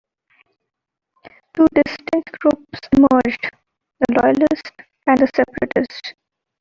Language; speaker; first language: English; non-native, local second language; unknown